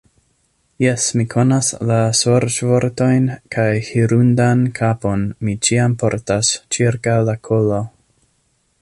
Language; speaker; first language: Esperanto; non-native, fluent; English